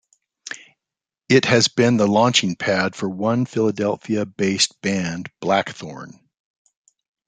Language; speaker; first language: English; native; English